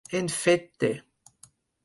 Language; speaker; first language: Catalan; non-native, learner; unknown